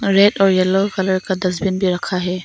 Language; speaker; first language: Hindi; non-native, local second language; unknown